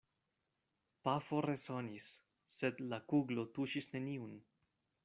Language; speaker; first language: Esperanto; non-native, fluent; Spanish